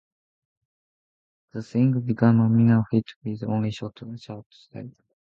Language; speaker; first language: English; non-native, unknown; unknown